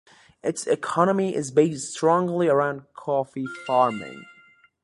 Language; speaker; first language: English; native; English